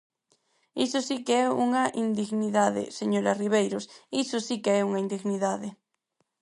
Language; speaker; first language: Galician; non-native, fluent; Spanish